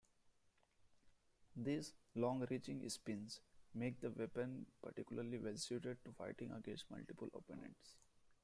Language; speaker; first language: English; non-native, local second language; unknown